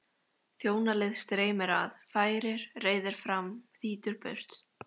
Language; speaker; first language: Icelandic; native; Icelandic